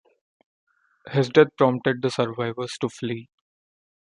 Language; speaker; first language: English; non-native, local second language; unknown